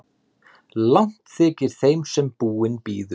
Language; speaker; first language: Icelandic; native; Icelandic